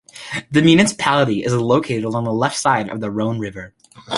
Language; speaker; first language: English; native; English